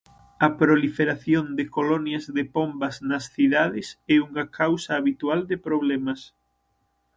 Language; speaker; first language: Galician; native; Galician